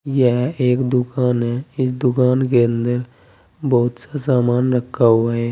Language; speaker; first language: Hindi; native; Hindi